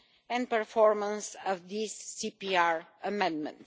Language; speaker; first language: English; non-native, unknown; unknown